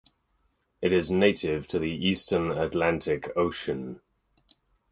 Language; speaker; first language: English; native; English